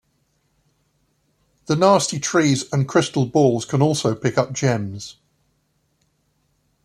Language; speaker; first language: English; native; English